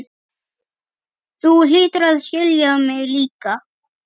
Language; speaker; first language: Icelandic; native; Icelandic